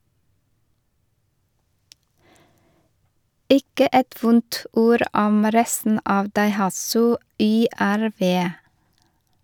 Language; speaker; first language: Norwegian; non-native, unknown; Vietnamese